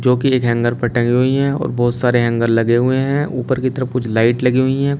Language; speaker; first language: Hindi; native; Hindi